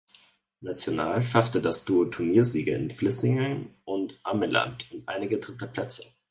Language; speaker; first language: German; native; German